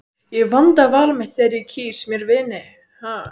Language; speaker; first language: Icelandic; native; Icelandic